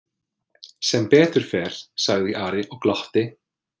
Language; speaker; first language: Icelandic; non-native, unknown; English